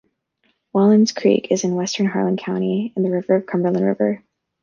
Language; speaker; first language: English; native; English